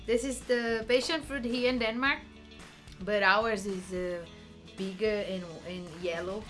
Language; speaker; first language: English; non-native, fluent; Portuguese